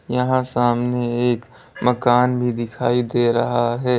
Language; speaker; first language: Hindi; native; Hindi